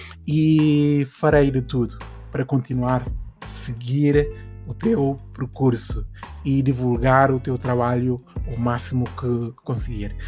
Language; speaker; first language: Portuguese; non-native, local second language; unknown